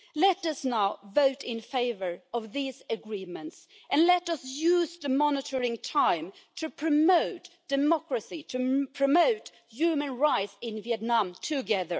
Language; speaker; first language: English; non-native, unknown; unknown